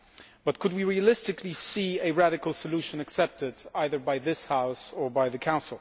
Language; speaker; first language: English; non-native, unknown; Polish